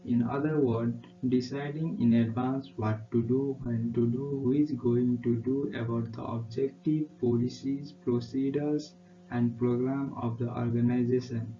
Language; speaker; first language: English; non-native, local second language; Nepali